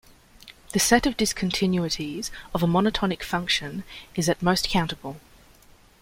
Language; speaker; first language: English; native; English